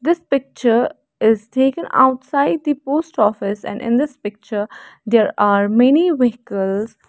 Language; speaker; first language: English; non-native, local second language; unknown